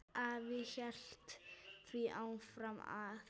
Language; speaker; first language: Icelandic; native; Icelandic